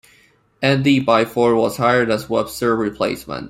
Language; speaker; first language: English; non-native, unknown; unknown